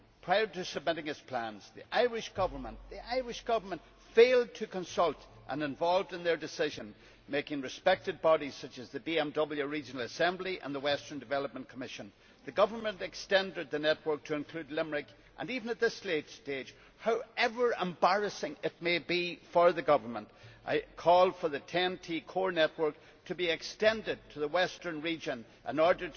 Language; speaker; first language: English; native; English